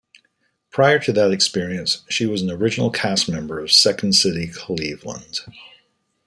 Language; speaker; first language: English; native; English